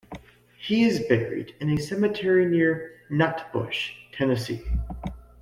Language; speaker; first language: English; native; English